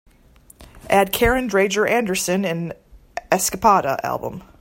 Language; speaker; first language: English; native; English